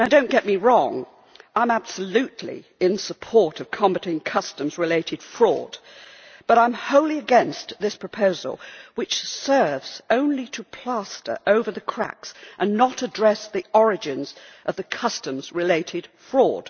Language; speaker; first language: English; native; English